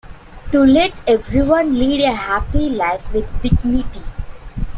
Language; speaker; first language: English; non-native, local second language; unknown